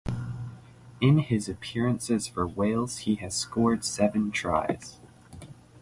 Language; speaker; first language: English; native; English